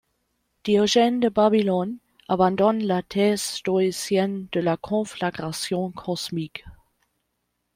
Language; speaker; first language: French; non-native, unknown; German